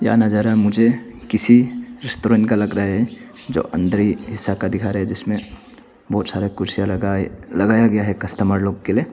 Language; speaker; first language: Hindi; non-native, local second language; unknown